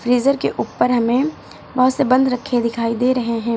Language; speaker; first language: Hindi; native; Hindi